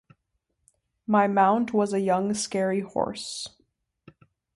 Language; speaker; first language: English; native; English